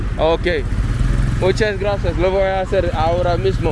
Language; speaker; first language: Spanish; non-native, fluent; English